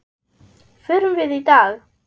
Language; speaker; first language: Icelandic; non-native, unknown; German